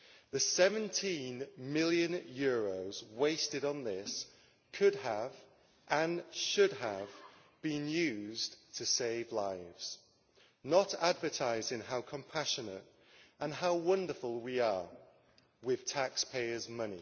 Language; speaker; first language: English; native; English